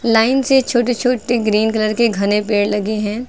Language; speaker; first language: Hindi; native; Hindi